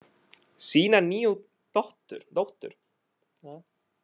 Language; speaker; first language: Icelandic; non-native, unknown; Italian